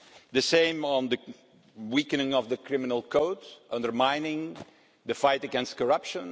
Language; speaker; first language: English; non-native, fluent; Dutch